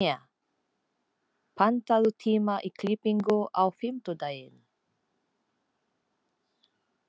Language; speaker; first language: Icelandic; non-native, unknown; Filipino